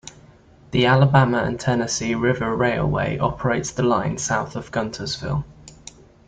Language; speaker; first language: English; native; English